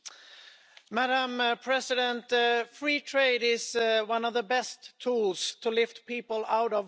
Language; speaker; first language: English; non-native, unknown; Swedish